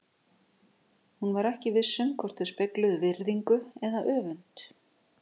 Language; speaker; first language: Icelandic; native; Icelandic